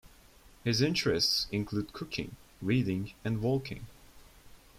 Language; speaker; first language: English; non-native, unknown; Turkish